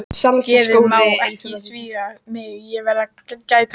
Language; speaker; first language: Icelandic; native; Icelandic